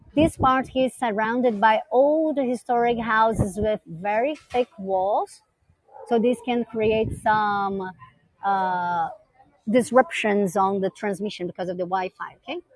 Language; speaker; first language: English; non-native, fluent; Portuguese